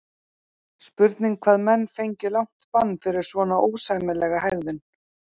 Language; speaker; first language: Icelandic; native; Icelandic